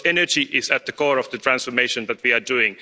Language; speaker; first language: English; non-native, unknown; Finnish